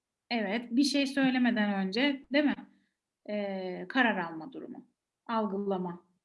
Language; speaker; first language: Turkish; native; Turkish